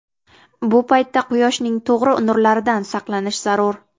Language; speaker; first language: Uzbek; native; Uzbek